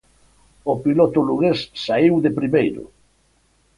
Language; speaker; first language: Galician; native; Galician